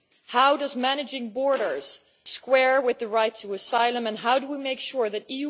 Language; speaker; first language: English; non-native, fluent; Dutch